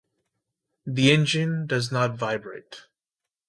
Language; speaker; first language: English; native; English